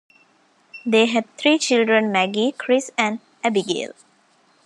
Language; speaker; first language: English; non-native, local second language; Tamil